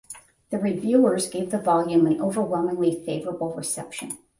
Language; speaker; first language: English; native; English